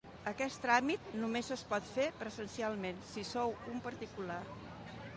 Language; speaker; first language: Catalan; non-native, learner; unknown